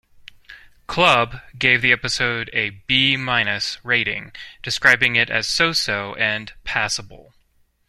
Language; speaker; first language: English; native; English